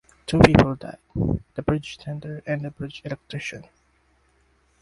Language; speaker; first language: English; non-native, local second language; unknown